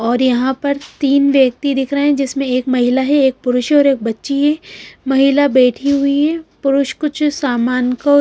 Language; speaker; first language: Hindi; non-native, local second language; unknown